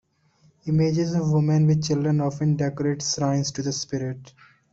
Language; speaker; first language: English; non-native, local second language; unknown